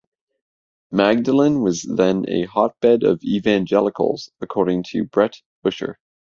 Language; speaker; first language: English; native; English